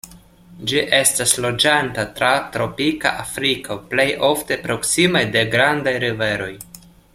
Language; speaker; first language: Esperanto; non-native, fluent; Russian